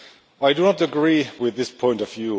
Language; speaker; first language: English; non-native, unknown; Finnish